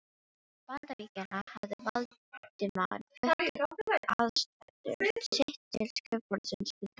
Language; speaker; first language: Icelandic; non-native, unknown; Filipino